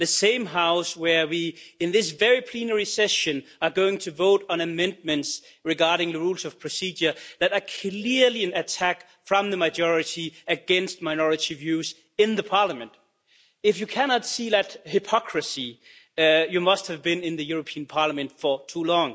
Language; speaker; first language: English; non-native, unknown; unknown